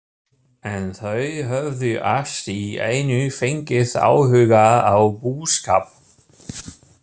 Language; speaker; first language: Icelandic; non-native, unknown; German